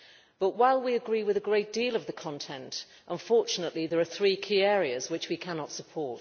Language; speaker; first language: English; native; English